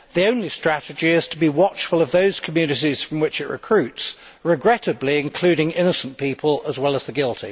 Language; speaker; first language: English; native; English